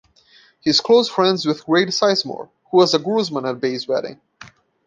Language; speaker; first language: English; non-native, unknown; Portuguese